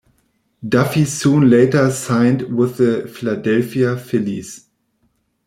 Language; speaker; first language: English; non-native, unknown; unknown